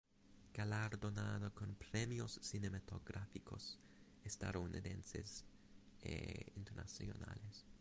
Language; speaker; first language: Spanish; non-native, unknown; English